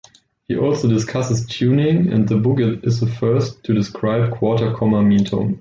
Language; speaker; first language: English; non-native, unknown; German